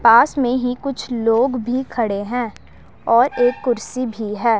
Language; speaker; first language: Hindi; non-native, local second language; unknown